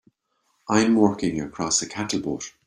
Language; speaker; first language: English; native; English